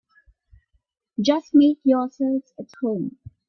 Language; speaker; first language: English; non-native, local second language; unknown